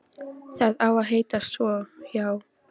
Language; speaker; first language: Icelandic; non-native, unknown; Polish